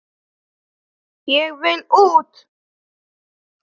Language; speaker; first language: Icelandic; non-native, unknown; Polish